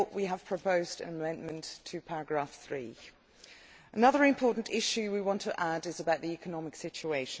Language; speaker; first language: English; non-native, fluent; Dutch